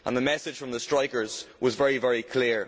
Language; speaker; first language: English; native; English